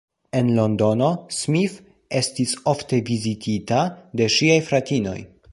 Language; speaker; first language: Esperanto; non-native, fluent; Polish